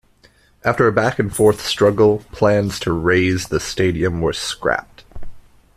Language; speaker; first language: English; native; English